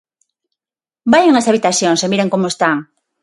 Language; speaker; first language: Galician; non-native, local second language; Spanish